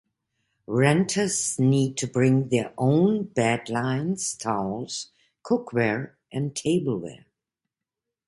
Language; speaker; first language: English; non-native, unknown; German